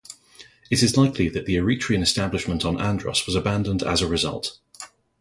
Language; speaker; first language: English; native; English